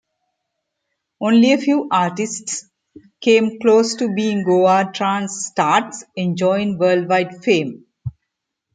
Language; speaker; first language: English; non-native, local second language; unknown